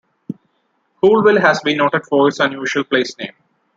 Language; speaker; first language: English; non-native, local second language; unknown